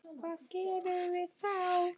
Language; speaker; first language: Icelandic; native; Icelandic